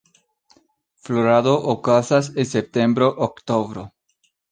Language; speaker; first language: Esperanto; non-native, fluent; Spanish